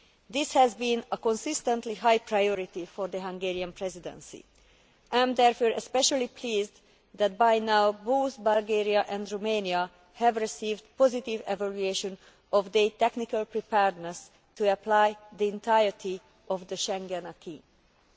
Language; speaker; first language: English; non-native, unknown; Hungarian